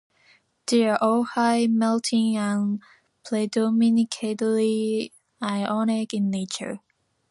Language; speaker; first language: English; non-native, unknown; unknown